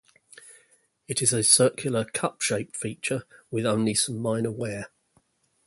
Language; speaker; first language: English; native; English